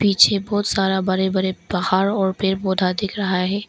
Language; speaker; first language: Hindi; non-native, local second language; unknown